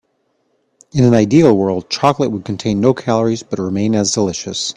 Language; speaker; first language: English; native; English